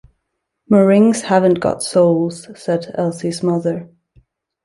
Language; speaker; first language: English; native; English